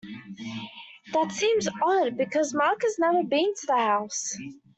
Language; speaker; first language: English; native; English